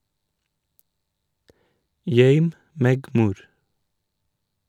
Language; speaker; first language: Norwegian; non-native, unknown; Greek